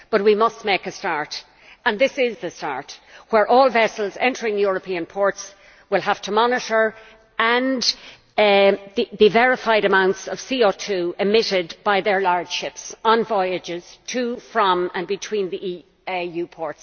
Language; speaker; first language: English; native; English